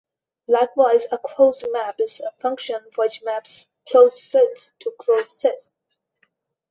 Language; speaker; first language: English; non-native, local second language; Bangla